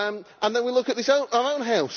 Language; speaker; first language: English; native; English